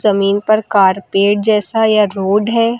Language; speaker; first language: Hindi; native; Hindi